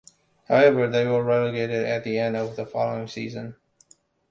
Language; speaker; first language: English; non-native, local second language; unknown